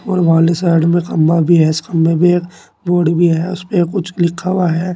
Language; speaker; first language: Hindi; native; Hindi